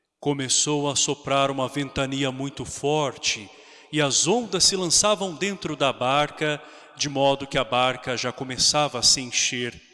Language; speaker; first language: Portuguese; native; Portuguese